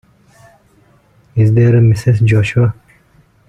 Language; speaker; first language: English; non-native, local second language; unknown